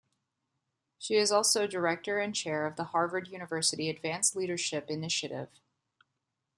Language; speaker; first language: English; native; English